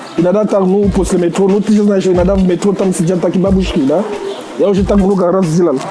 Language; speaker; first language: Russian; non-native, fluent; English